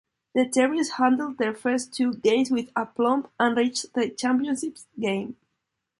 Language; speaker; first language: English; non-native, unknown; Spanish